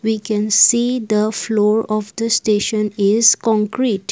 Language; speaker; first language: English; non-native, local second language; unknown